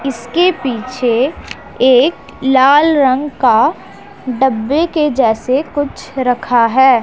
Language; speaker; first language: Hindi; non-native, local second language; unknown